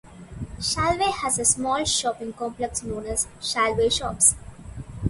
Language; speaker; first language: English; non-native, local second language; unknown